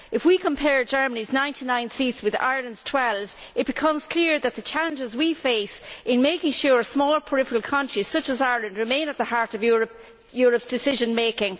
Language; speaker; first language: English; native; English